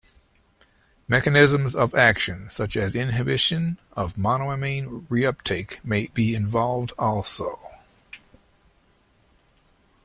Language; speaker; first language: English; native; English